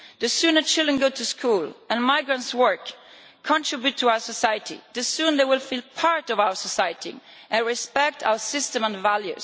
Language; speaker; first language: English; non-native, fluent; Italian